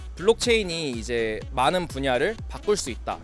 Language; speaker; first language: Korean; native; Korean